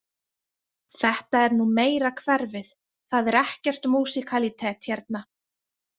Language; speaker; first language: Icelandic; native; Icelandic